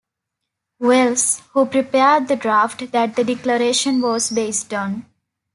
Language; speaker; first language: English; non-native, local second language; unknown